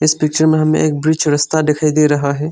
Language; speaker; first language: Hindi; non-native, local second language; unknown